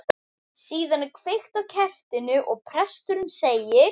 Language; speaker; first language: Icelandic; native; Icelandic